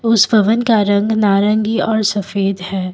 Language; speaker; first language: Hindi; non-native, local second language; Assamese